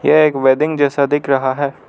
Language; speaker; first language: Hindi; non-native, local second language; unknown